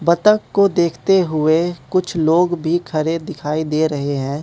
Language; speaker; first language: Hindi; non-native, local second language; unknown